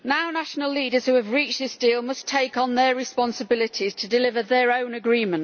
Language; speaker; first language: English; native; English